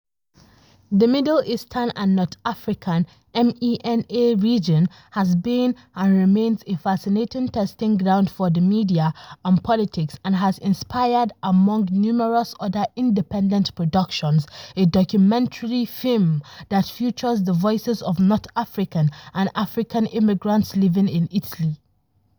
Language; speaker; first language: English; non-native, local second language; Hausa